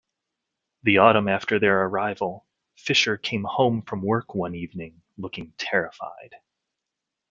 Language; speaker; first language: English; native; English